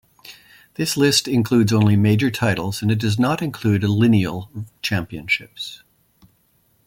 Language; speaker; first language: English; native; English